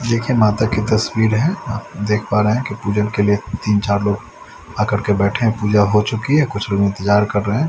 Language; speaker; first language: Hindi; native; Hindi